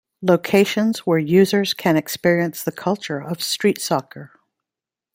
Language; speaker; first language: English; native; English